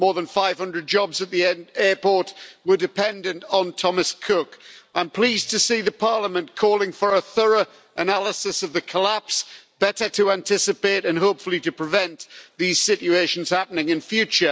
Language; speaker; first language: English; native; English